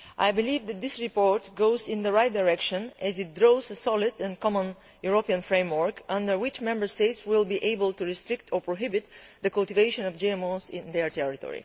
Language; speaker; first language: English; non-native, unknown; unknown